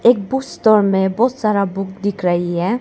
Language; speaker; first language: Hindi; non-native, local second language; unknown